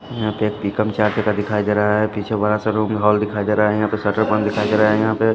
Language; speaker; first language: Hindi; non-native, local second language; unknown